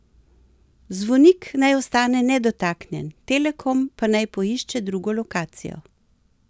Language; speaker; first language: Slovenian; native; Slovenian